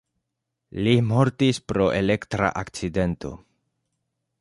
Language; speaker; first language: Esperanto; non-native, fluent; Spanish